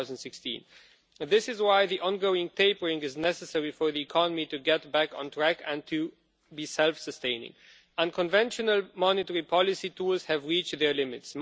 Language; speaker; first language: English; non-native, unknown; Romanian